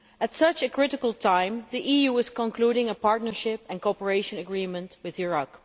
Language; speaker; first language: English; non-native, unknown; Dutch